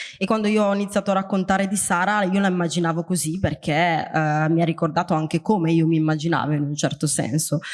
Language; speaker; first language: Italian; early bilingual, other home language; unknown